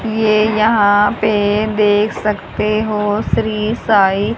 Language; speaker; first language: Hindi; native; Hindi